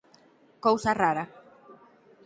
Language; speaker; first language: Galician; native; Galician